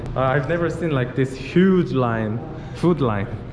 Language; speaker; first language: English; non-native, learner; Korean